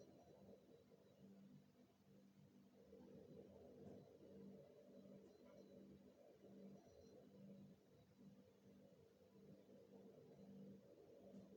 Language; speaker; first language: Hausa; native; Hausa